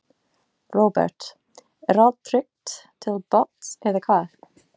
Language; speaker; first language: Icelandic; non-native, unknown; English